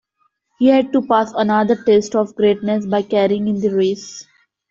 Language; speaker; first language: English; non-native, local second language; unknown